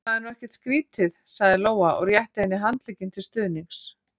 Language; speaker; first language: Icelandic; native; Icelandic